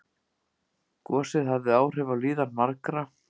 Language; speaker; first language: Icelandic; native; Icelandic